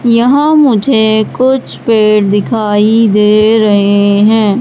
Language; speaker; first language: Hindi; native; Hindi